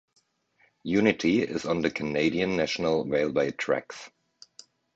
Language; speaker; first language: English; non-native, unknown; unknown